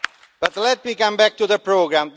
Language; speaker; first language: English; non-native, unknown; Italian